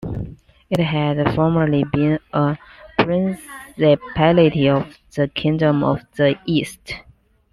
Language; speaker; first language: English; non-native, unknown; Chinese